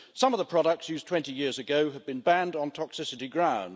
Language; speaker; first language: English; native; English